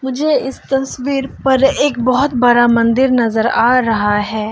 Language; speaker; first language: Hindi; non-native, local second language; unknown